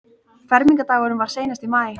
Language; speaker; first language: Icelandic; native; Icelandic